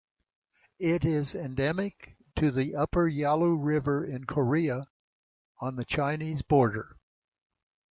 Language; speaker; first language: English; native; English